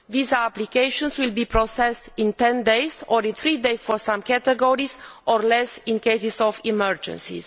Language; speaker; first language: English; non-native, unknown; Romanian